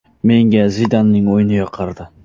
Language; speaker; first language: Uzbek; non-native, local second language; Kara-Kalpak